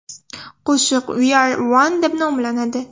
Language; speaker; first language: Uzbek; non-native, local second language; Russian